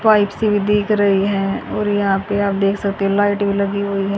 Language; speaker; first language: Hindi; native; Hindi